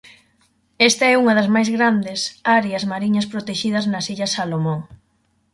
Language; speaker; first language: Galician; native; Galician